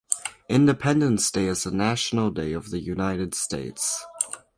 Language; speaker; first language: English; native; English